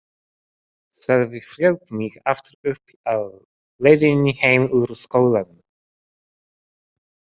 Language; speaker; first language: Icelandic; non-native, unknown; Japanese